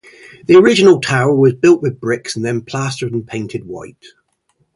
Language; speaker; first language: English; native; English